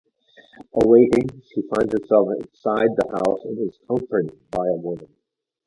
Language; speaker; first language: English; native; English